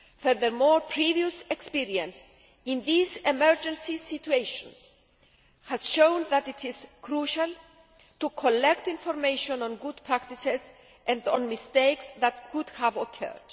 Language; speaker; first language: English; non-native, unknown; Greek